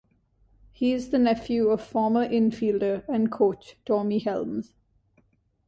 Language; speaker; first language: English; non-native, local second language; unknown